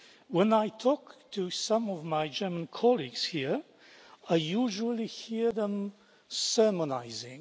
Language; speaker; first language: English; non-native, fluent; Polish